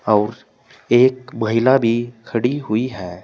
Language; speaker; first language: Hindi; native; Hindi